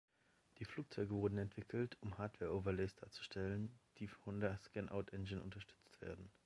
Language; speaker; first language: German; native; German